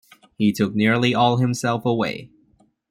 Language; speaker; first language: English; non-native, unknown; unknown